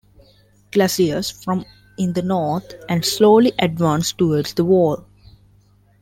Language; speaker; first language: English; non-native, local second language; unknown